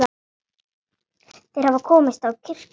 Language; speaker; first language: Icelandic; native; Icelandic